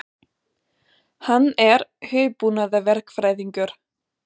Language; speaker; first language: Icelandic; non-native, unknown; German